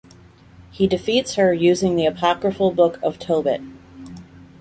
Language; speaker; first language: English; native; English